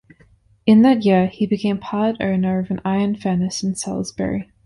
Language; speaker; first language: English; non-native, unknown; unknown